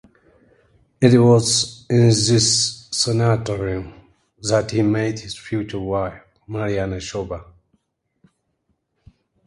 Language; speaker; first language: English; native; English